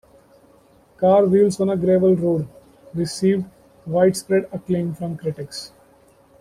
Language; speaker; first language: English; non-native, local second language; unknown